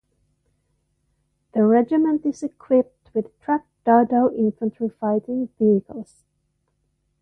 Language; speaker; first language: English; non-native, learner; Finnish